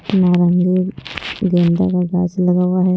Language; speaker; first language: Hindi; non-native, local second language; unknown